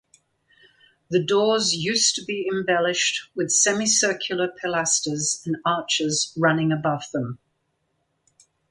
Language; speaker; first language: English; native; English